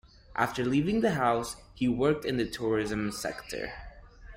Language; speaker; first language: English; non-native, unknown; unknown